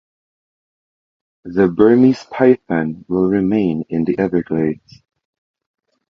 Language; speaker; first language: English; non-native, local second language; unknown